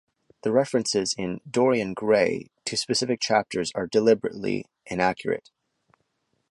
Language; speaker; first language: English; native; English